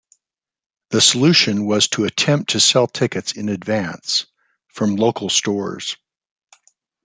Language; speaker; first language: English; native; English